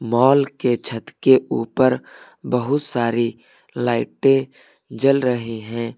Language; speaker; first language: Hindi; native; Hindi